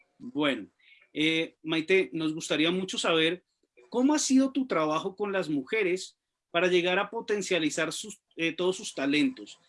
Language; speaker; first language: Spanish; native; Spanish